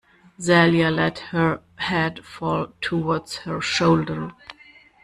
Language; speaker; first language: English; non-native, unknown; German